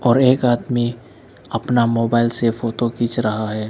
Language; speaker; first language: Hindi; non-native, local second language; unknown